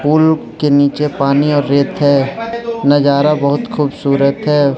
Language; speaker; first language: Hindi; non-native, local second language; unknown